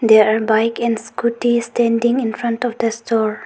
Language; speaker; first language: English; non-native, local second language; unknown